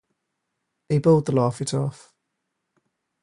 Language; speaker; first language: English; native; English